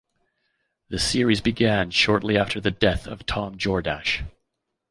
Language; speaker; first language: English; native; English